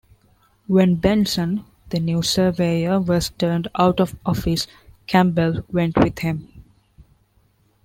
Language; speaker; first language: English; non-native, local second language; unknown